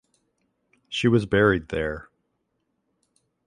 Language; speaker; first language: English; native; English